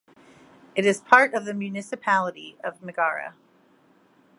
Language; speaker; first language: English; native; English